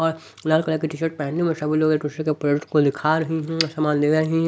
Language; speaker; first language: Hindi; native; Hindi